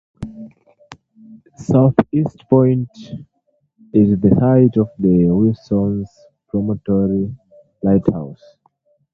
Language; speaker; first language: English; native; English